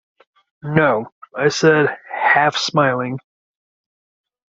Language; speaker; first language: English; native; English